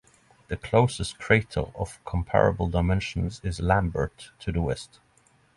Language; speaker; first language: English; non-native, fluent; Norwegian